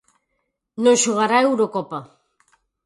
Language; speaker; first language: Galician; native; Galician